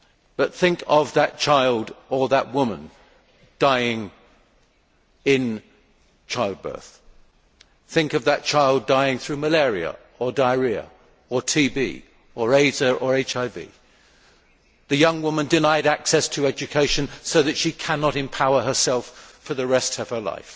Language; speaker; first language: English; native; English